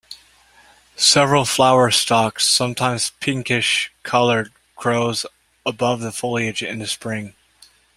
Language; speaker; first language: English; native; English